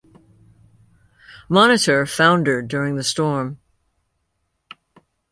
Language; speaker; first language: English; native; English